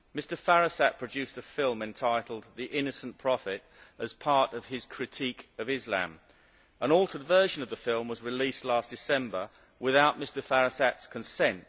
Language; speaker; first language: English; native; English